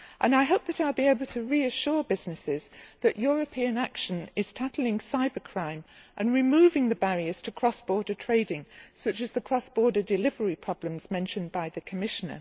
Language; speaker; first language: English; native; English